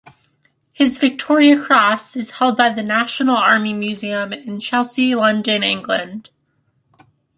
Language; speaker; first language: English; native; English